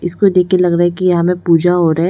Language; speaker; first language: Hindi; non-native, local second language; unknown